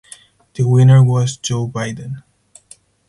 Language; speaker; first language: English; non-native, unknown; Spanish